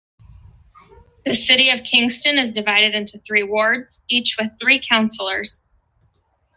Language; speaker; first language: English; non-native, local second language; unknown